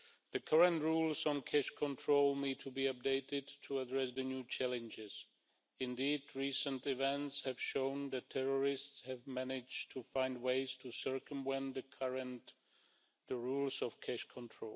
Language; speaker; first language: English; non-native, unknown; Czech